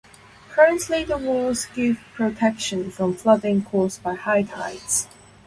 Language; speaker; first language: English; non-native, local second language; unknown